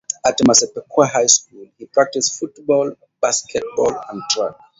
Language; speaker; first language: English; non-native, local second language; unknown